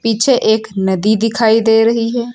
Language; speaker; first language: Hindi; native; Hindi